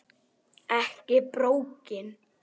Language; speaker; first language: Icelandic; native; Icelandic